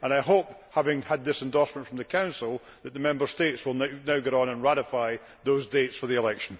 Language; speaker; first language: English; native; English